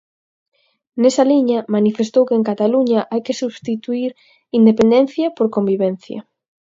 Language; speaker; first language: Galician; native; Galician